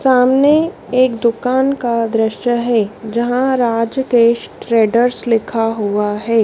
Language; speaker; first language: Hindi; native; Hindi